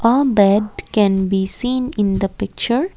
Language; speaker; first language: English; non-native, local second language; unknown